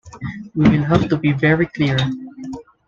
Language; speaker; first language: English; non-native, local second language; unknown